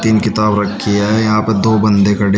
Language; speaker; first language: Hindi; native; Hindi